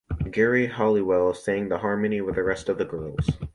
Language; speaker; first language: English; native; English